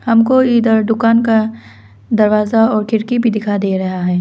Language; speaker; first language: Hindi; non-native, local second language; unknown